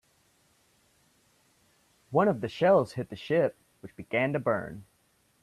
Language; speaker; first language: English; native; English